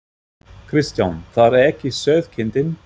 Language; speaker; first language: Icelandic; non-native, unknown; German